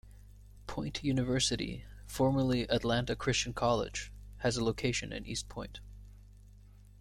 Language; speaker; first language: English; native; English